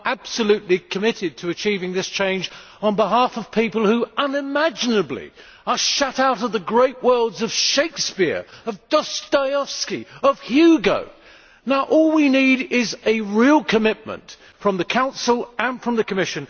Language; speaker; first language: English; native; English